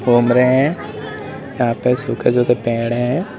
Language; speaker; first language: Hindi; native; Hindi